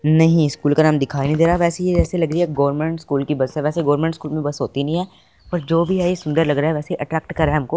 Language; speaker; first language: Hindi; non-native, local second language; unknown